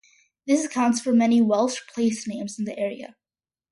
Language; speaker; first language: English; early bilingual, other home language; Malayalam